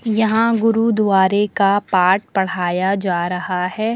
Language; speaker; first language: Hindi; native; Hindi